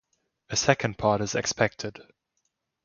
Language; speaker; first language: English; non-native, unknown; German